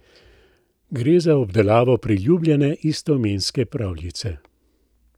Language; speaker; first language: Slovenian; native; Slovenian